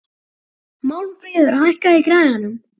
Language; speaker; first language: Icelandic; native; Icelandic